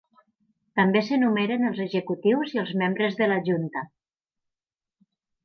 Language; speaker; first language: Catalan; native; Catalan